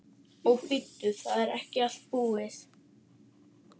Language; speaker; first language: Icelandic; native; Icelandic